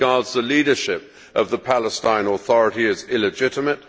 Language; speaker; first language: English; native; English